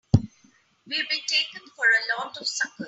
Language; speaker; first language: English; non-native, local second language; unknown